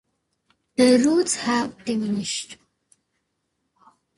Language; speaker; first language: English; native; English